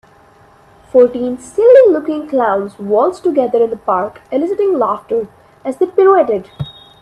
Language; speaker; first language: English; non-native, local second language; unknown